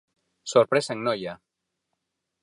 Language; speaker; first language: Galician; non-native, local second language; Spanish